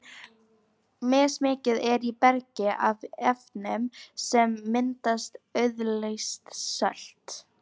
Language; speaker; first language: Icelandic; non-native, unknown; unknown